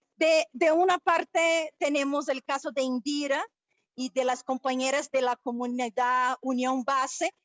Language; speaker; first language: Spanish; non-native, related language; Portuguese